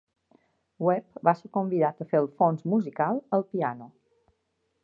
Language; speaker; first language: Catalan; native; Catalan